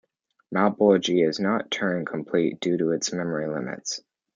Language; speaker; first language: English; native; English